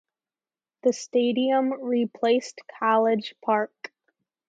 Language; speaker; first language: English; native; English